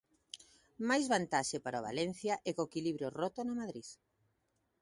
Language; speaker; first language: Galician; native; Galician